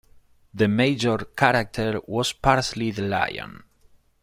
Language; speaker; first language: English; non-native, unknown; Spanish